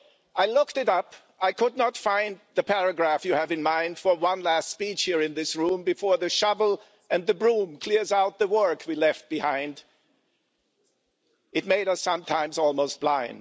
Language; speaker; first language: English; non-native, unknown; German